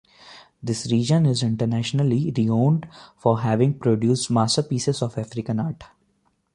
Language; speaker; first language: English; non-native, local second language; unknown